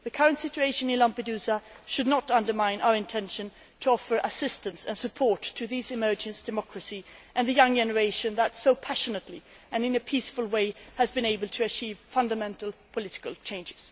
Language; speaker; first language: English; non-native, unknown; Swedish